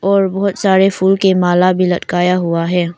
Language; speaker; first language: Hindi; non-native, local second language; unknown